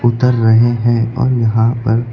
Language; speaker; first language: Hindi; native; Hindi